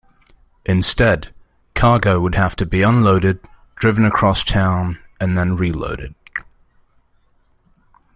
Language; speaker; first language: English; native; English